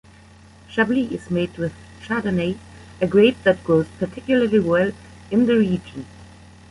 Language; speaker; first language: English; non-native, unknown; German